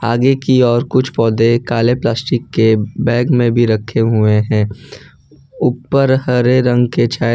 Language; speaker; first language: Hindi; non-native, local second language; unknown